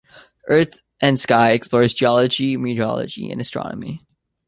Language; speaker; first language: English; native; English